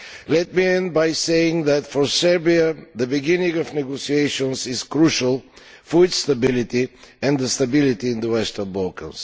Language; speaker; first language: English; non-native, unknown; Bulgarian